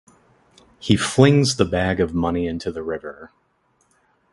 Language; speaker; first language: English; native; English